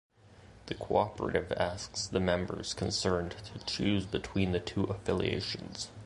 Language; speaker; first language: English; native; English